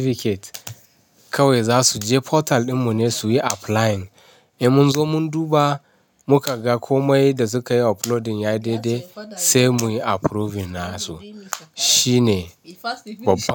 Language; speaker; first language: Hausa; non-native, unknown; Yoruba